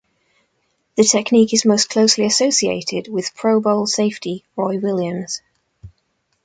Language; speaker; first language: English; native; English